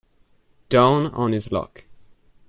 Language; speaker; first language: English; non-native, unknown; French